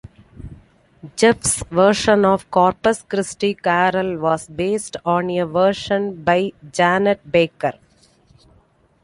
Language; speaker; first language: English; non-native, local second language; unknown